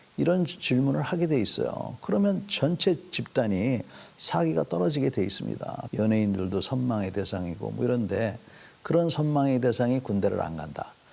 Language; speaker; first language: Korean; native; Korean